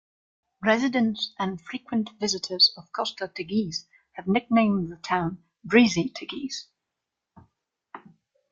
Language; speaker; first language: English; non-native, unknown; German